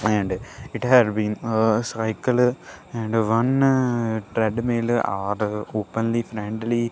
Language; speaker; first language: English; non-native, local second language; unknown